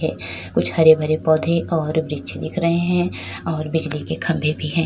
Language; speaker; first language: Hindi; native; Hindi